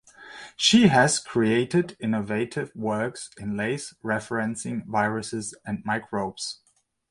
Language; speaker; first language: English; non-native, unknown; German